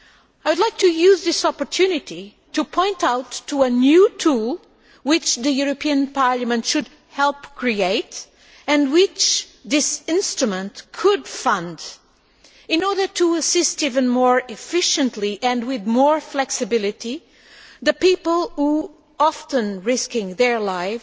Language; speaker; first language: English; non-native, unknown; Portuguese